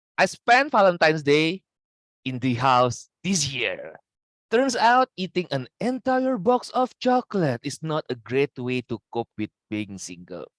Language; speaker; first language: English; non-native, fluent; Indonesian